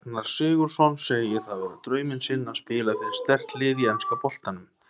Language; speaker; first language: Icelandic; native; Icelandic